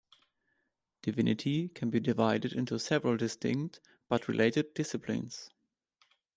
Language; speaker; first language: English; non-native, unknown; German